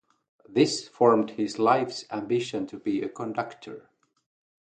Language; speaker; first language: English; non-native, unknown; Finnish